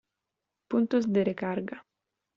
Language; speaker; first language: Spanish; non-native, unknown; Italian